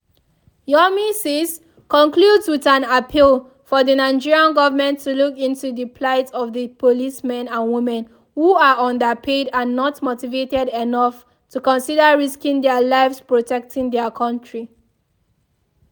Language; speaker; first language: English; non-native, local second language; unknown